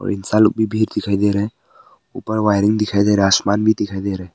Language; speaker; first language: Hindi; early bilingual, other home language; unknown